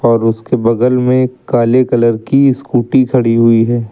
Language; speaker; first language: Hindi; native; Hindi